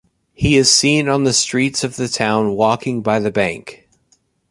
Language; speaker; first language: English; native; English